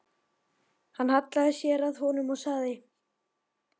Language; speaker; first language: Icelandic; native; Icelandic